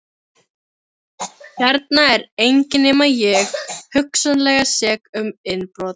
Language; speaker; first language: Icelandic; non-native, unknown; Filipino